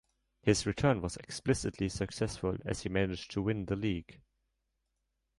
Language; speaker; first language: English; non-native, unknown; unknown